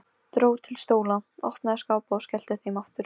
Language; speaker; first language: Icelandic; non-native, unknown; Polish